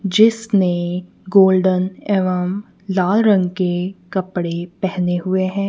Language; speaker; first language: Hindi; non-native, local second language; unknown